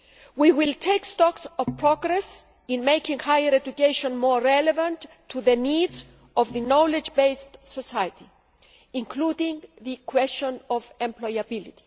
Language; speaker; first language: English; non-native, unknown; Greek